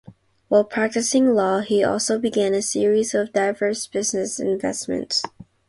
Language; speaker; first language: English; non-native, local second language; Filipino